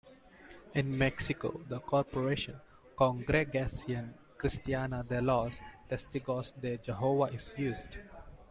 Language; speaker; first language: English; non-native, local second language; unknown